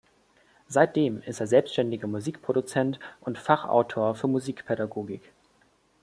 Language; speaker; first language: German; native; German